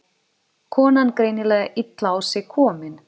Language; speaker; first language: Icelandic; non-native, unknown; Portuguese